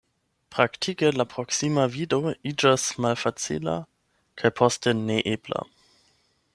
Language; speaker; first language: Esperanto; non-native, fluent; German